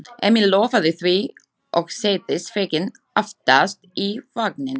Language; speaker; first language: Icelandic; non-native, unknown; Slovak